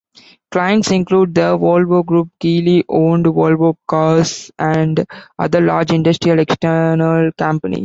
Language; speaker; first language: English; non-native, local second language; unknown